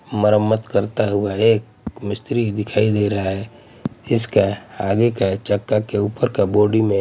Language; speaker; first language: Hindi; non-native, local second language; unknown